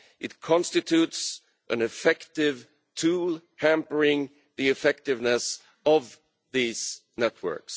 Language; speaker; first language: English; non-native, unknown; Swedish